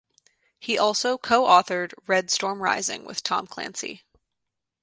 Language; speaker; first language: English; native; English